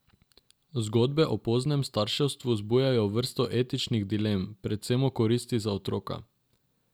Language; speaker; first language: Slovenian; non-native, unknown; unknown